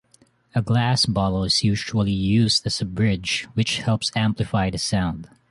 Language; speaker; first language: English; non-native, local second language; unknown